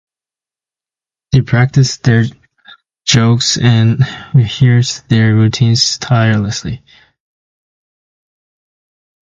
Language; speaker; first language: English; native; English